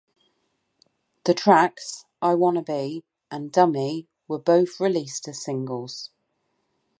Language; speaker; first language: English; native; English